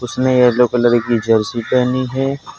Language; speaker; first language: Hindi; native; Hindi